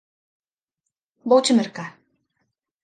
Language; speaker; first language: Galician; native; Galician